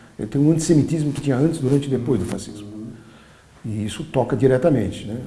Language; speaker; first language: Portuguese; early bilingual, other home language; Polish